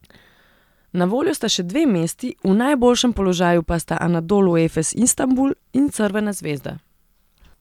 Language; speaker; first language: Slovenian; non-native, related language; Serbian